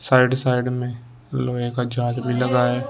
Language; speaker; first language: Hindi; native; Hindi